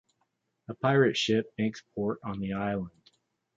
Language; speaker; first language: English; native; English